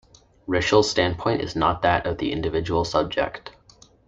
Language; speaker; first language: English; native; English